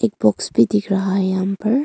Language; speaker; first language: Hindi; early bilingual, other home language; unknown